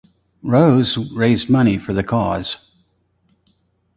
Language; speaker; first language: English; native; English